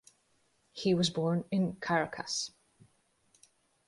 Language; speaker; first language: English; non-native, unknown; Latvian